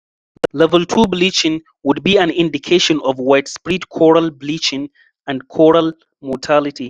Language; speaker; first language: English; non-native, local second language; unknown